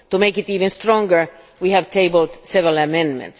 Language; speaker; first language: English; non-native, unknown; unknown